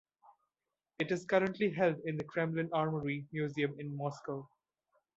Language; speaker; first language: English; non-native, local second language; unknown